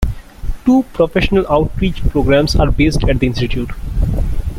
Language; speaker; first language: English; non-native, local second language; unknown